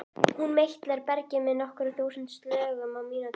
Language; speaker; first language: Icelandic; native; Icelandic